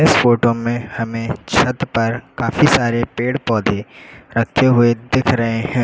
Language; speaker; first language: Hindi; native; Hindi